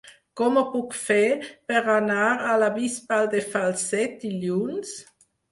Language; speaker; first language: Catalan; non-native, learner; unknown